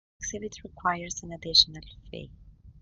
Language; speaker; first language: English; non-native, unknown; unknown